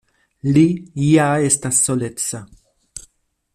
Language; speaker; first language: Esperanto; non-native, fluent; Spanish